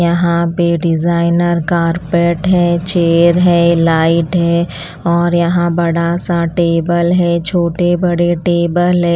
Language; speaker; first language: Hindi; non-native, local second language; Punjabi